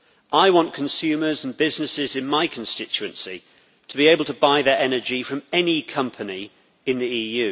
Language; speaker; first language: English; native; English